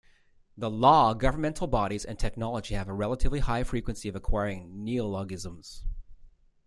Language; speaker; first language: English; native; English